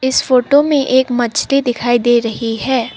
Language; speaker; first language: Hindi; non-native, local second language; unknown